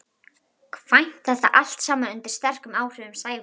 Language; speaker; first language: Icelandic; native; Icelandic